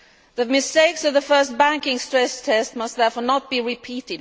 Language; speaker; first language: English; non-native, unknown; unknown